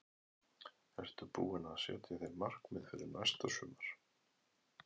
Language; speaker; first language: Icelandic; native; Icelandic